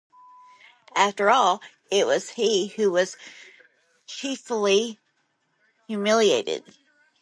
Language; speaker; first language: English; native; English